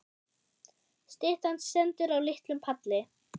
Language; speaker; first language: Icelandic; non-native, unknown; German